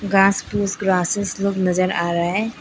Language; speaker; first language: Hindi; non-native, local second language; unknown